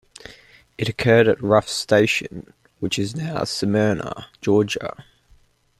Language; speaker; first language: English; native; English